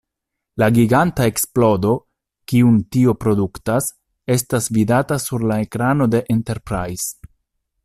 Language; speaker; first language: Esperanto; non-native, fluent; Italian